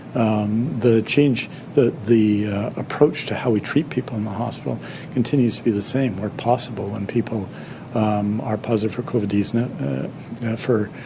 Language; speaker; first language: English; native; English